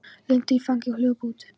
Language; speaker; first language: Icelandic; non-native, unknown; Polish